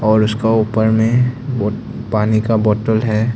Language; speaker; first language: Hindi; non-native, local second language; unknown